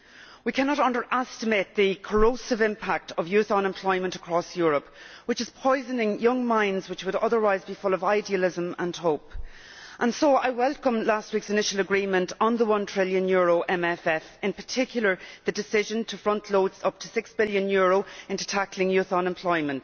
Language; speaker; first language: English; native; English